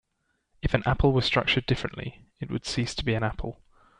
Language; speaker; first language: English; native; English